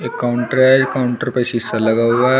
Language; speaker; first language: Hindi; native; Hindi